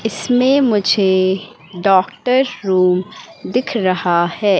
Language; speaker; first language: Hindi; native; Hindi